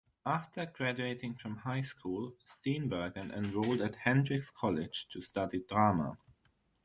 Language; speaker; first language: English; non-native, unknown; German